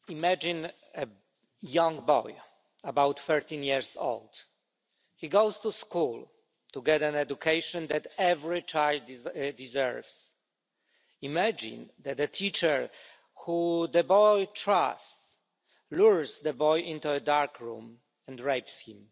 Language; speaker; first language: English; non-native, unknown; Polish